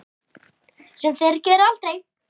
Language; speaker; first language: Icelandic; native; Icelandic